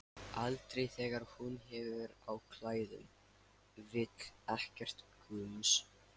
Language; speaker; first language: Icelandic; non-native, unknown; Lithuanian